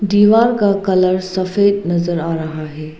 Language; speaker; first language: Hindi; non-native, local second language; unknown